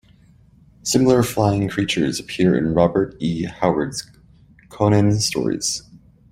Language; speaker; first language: English; native; English